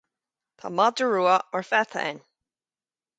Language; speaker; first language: Irish; native; Irish